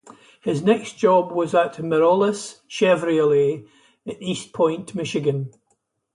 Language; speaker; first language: English; native; English